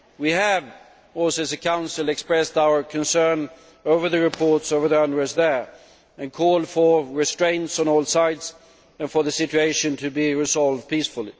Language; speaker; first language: English; non-native, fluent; Swedish